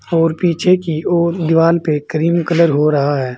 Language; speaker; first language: Hindi; native; Hindi